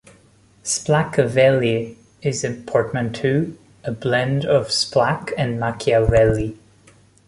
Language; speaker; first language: English; non-native, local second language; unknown